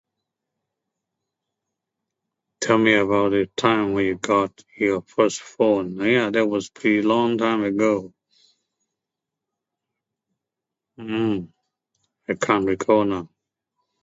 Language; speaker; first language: English; non-native, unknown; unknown